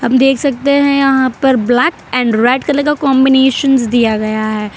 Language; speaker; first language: Hindi; non-native, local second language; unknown